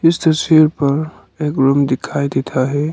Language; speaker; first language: Hindi; non-native, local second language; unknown